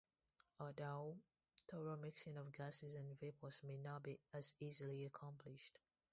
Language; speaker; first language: English; non-native, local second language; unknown